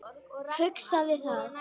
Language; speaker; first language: Icelandic; native; Icelandic